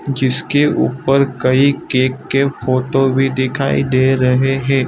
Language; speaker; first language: Hindi; non-native, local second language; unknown